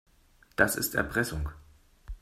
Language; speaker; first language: German; native; German